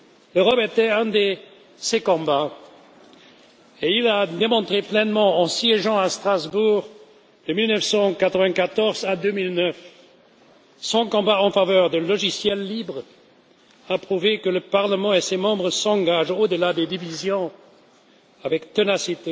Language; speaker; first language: French; non-native, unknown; German